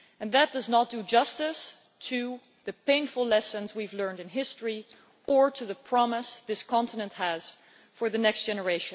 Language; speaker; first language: English; non-native, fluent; Dutch